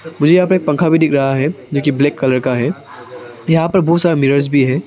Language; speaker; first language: Hindi; non-native, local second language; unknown